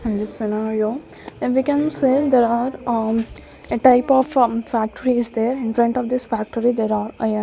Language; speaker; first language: English; non-native, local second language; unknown